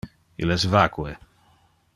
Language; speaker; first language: Interlingua; non-native, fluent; Dutch